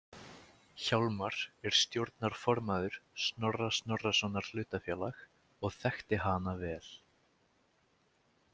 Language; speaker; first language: Icelandic; native; Icelandic